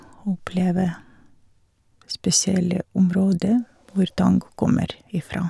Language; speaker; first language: Norwegian; non-native, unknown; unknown